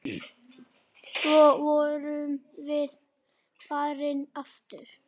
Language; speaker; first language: Icelandic; native; Icelandic